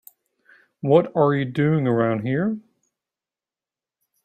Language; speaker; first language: English; native; English